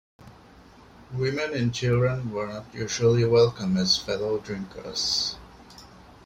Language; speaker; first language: English; non-native, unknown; Divehi